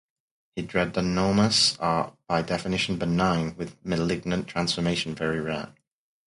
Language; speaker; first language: English; native; English